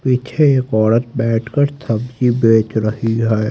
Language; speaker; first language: Hindi; native; Hindi